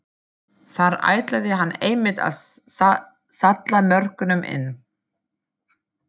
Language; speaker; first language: Icelandic; non-native, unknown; German